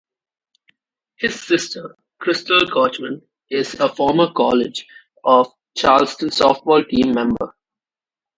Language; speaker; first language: English; non-native, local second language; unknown